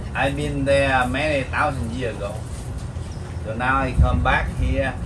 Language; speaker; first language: English; non-native, learner; Vietnamese